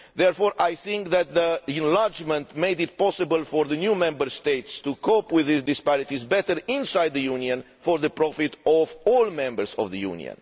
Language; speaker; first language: English; non-native, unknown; Romanian